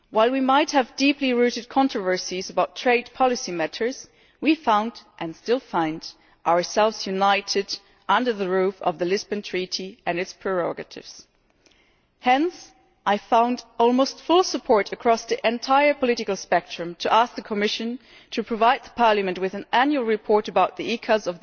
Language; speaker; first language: English; non-native, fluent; German